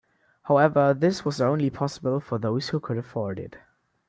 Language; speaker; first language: English; non-native, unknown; German